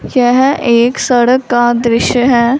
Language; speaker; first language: Hindi; non-native, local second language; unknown